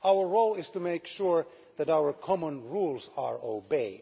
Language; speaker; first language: English; non-native, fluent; Finnish